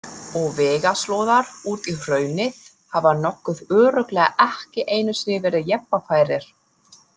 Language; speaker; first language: Icelandic; non-native, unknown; German